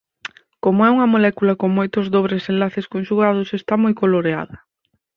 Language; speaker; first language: Galician; native; Galician